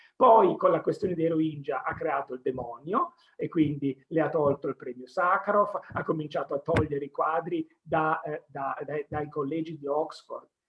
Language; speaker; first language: Italian; native; Italian